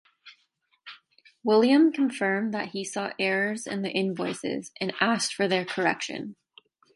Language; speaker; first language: English; native; English